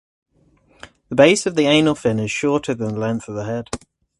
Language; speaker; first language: English; native; English